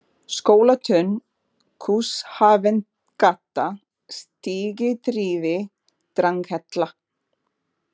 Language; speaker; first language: Icelandic; non-native, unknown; Portuguese